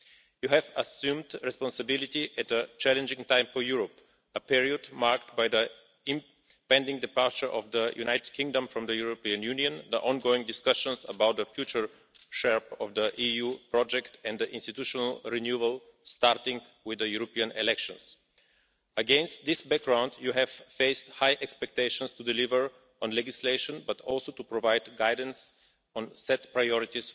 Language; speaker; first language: English; non-native, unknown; Bulgarian